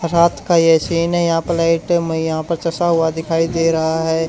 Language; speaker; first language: Hindi; native; Hindi